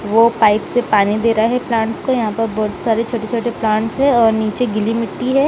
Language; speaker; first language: Hindi; non-native, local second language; Punjabi